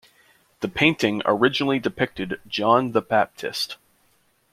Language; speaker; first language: English; native; English